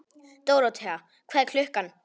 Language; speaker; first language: Icelandic; non-native, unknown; Polish